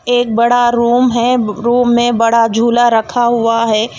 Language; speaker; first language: Hindi; non-native, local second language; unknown